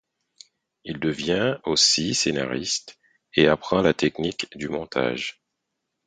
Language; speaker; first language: French; non-native, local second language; Haitian Creole